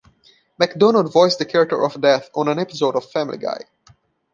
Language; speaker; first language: English; non-native, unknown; Portuguese